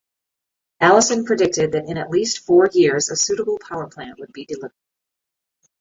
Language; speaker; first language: English; native; English